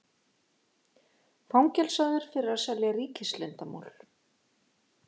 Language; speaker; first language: Icelandic; native; Icelandic